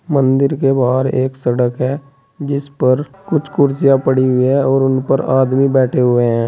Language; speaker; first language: Hindi; native; Hindi